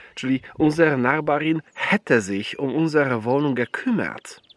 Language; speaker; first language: German; non-native, fluent; Polish